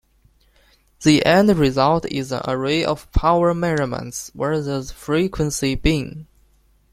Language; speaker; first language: English; non-native, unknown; Chinese